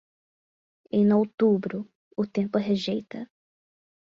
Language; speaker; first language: Portuguese; non-native, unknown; English